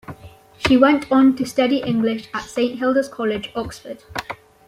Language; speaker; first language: English; native; English